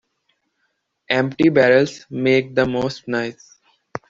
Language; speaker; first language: English; non-native, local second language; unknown